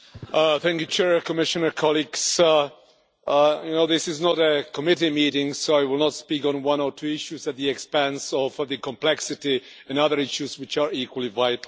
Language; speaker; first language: English; non-native, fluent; Czech